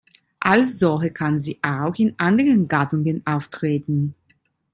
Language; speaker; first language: German; non-native, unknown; Italian